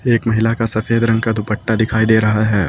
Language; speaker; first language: Hindi; native; Hindi